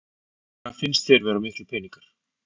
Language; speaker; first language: Icelandic; native; Icelandic